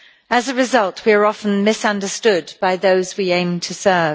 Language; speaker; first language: English; native; English